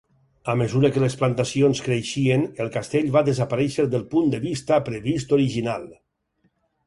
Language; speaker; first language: Catalan; native; Catalan